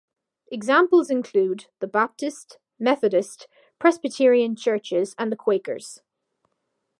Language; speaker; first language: English; native; English